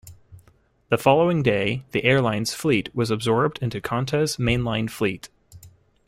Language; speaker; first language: English; native; English